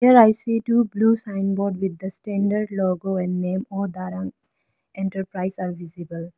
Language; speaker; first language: English; non-native, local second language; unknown